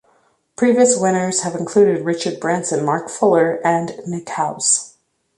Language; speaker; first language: English; native; English